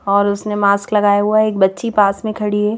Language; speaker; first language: Hindi; native; Hindi